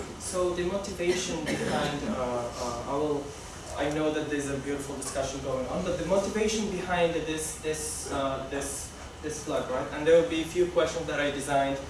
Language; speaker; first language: English; non-native, local second language; Somali